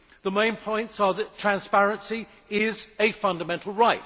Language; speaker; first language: English; native; English